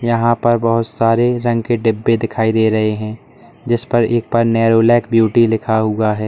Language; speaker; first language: Hindi; native; Hindi